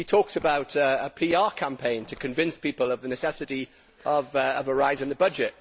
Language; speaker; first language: English; native; English